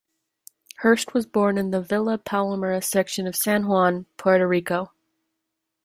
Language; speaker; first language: English; native; English